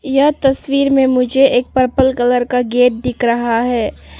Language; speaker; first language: Hindi; non-native, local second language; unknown